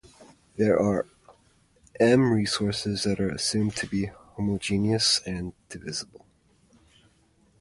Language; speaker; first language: English; native; English